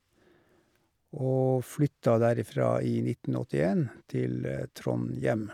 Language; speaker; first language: Norwegian; native; Norwegian